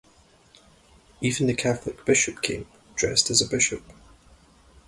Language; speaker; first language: English; native; English